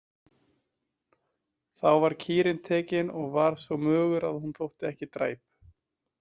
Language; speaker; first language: Icelandic; native; Icelandic